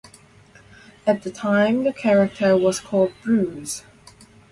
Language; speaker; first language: English; non-native, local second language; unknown